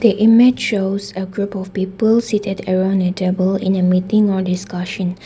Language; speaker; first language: English; non-native, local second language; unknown